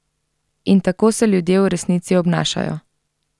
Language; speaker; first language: Slovenian; native; Slovenian